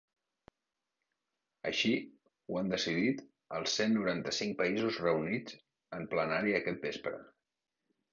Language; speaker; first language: Catalan; native; Catalan